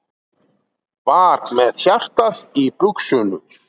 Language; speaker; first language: Icelandic; native; Icelandic